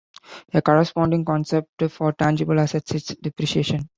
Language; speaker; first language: English; non-native, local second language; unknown